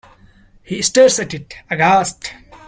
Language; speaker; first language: English; non-native, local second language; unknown